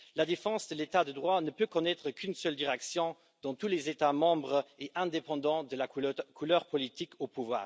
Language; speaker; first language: French; non-native, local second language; Luxembourgish